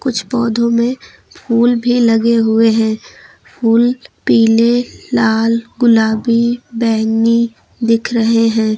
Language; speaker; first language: Hindi; native; Hindi